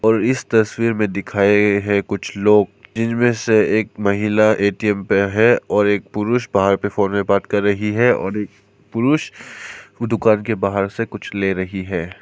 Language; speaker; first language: Hindi; non-native, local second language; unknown